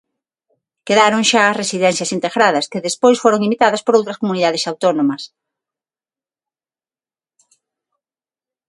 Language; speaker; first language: Galician; non-native, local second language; Spanish